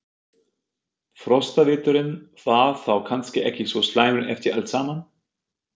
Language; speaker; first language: Icelandic; non-native, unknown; German